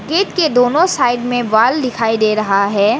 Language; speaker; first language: Hindi; non-native, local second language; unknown